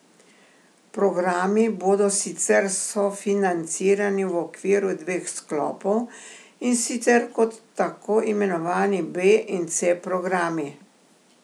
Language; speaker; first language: Slovenian; native; Slovenian